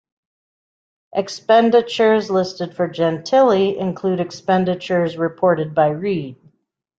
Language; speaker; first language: English; native; English